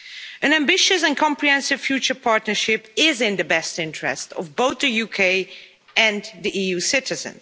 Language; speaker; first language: English; non-native, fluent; Dutch